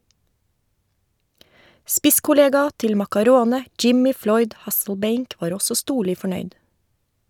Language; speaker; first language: Norwegian; native; Norwegian